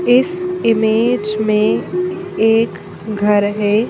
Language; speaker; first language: Hindi; native; Hindi